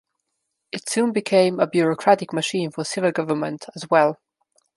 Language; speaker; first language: English; non-native, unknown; Slovenian